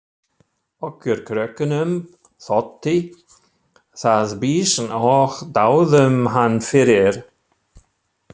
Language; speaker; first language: Icelandic; non-native, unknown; German